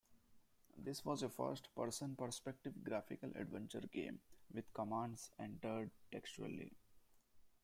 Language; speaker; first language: English; non-native, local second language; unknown